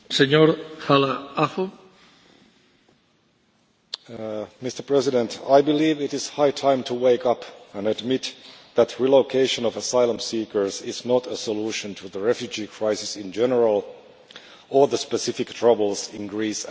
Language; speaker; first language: English; non-native, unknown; Finnish